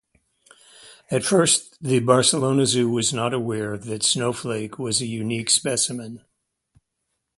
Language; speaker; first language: English; native; English